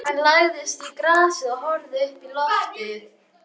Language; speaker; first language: Icelandic; native; Icelandic